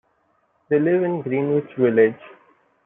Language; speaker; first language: English; non-native, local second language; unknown